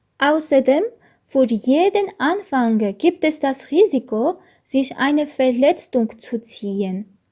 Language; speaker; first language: German; non-native, learner; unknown